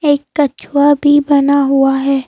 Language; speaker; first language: Hindi; native; Hindi